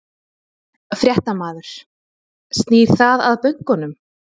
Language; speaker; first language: Icelandic; native; Icelandic